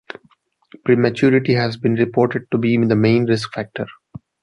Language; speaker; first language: English; non-native, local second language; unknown